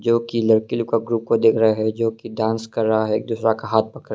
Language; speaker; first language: Hindi; early bilingual, other home language; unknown